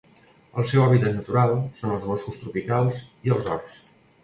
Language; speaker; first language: Catalan; native; Catalan